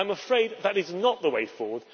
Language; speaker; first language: English; native; English